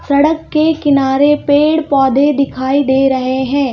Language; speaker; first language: Hindi; native; Hindi